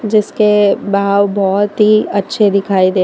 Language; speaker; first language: Hindi; non-native, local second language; Gujarati